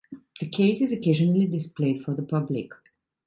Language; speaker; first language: English; non-native, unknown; Italian